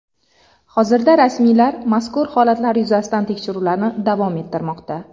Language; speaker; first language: Uzbek; native; Uzbek